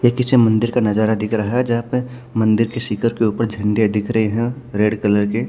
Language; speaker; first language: Hindi; native; Hindi